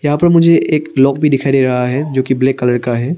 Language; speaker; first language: Hindi; non-native, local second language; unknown